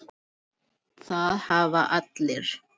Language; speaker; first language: Icelandic; non-native, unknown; Filipino